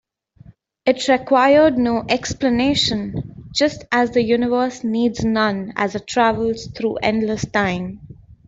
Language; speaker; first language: English; non-native, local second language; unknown